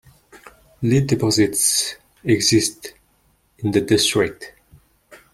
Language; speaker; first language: English; non-native, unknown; Mongolian